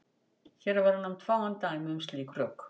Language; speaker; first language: Icelandic; native; Icelandic